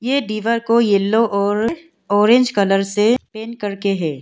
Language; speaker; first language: Hindi; non-native, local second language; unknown